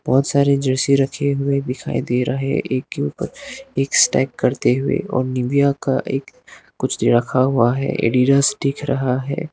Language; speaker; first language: Hindi; non-native, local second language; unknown